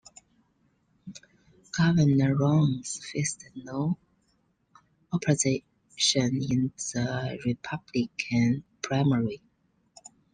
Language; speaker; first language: English; non-native, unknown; Chinese